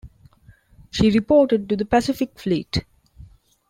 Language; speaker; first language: English; non-native, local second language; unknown